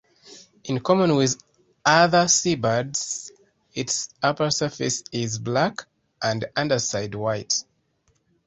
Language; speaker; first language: English; non-native, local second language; Ganda